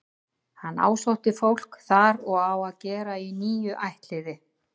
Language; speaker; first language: Icelandic; native; Icelandic